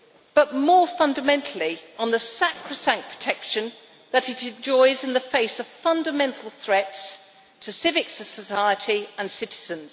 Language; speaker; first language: English; native; English